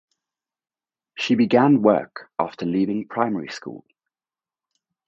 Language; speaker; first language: English; native; English